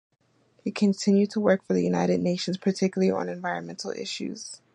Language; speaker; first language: English; native; English